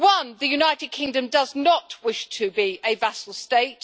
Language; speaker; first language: English; native; English